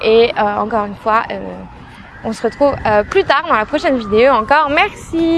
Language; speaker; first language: French; native; French